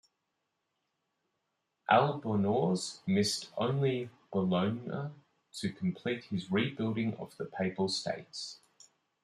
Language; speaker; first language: English; native; English